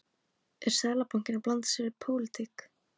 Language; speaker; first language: Icelandic; native; Icelandic